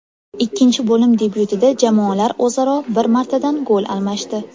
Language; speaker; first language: Uzbek; native; Uzbek